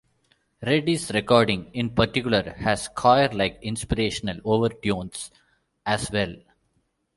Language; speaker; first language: English; non-native, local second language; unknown